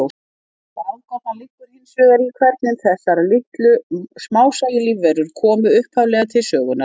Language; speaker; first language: Icelandic; native; Icelandic